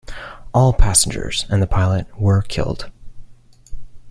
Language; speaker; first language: English; native; English